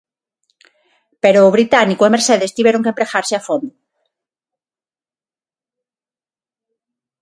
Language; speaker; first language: Galician; non-native, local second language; Spanish